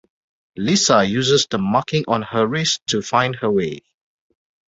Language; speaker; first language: English; non-native, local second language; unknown